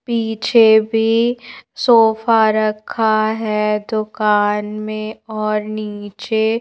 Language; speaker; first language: Hindi; native; Hindi